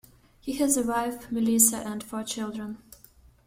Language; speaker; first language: English; non-native, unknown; Russian